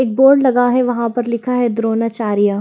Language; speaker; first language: Hindi; native; Hindi